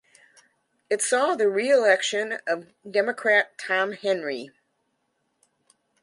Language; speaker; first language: English; native; English